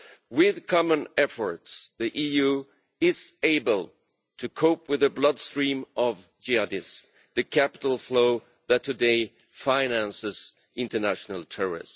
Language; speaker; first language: English; non-native, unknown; Swedish